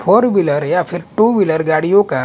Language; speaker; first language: Hindi; non-native, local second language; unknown